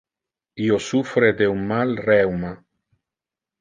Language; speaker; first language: Interlingua; non-native, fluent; Italian